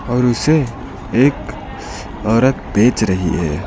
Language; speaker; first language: Hindi; native; Hindi